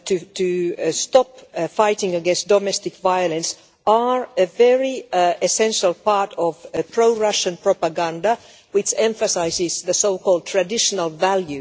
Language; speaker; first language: English; non-native, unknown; Finnish